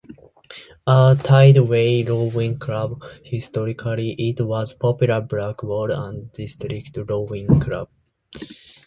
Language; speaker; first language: English; non-native, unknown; Japanese